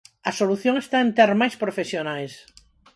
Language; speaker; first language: Galician; non-native, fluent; Spanish